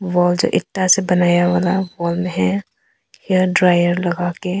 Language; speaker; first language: Hindi; non-native, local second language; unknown